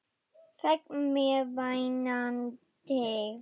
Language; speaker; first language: Icelandic; non-native, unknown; German